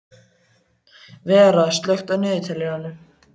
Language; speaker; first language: Icelandic; native; Icelandic